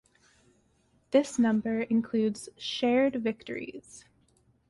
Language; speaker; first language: English; native; English